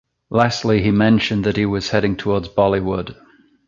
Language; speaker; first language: English; native; English